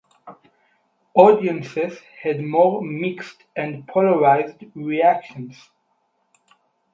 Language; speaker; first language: English; non-native, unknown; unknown